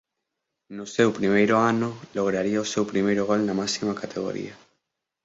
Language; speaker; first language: Galician; native; Galician